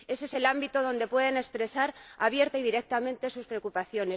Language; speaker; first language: Spanish; native; Spanish